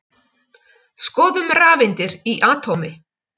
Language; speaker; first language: Icelandic; native; Icelandic